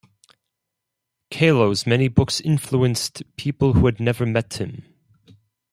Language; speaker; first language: English; non-native, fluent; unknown